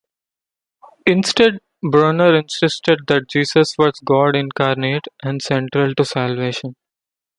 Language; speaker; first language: English; non-native, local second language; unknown